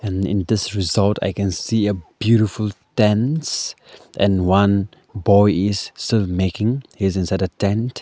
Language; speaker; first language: English; non-native, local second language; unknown